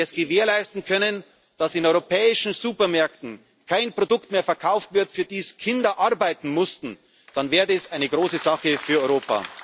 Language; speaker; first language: German; native; German